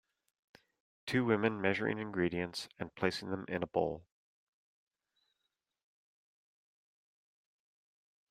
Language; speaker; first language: English; native; English